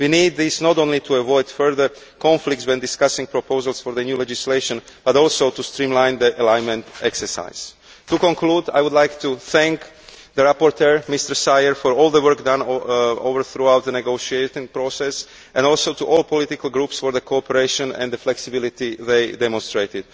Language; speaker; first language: English; non-native, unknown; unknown